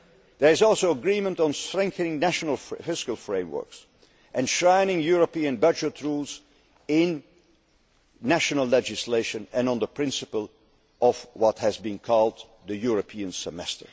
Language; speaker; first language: English; non-native, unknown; Dutch